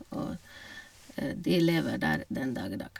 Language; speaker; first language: Norwegian; non-native, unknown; Hungarian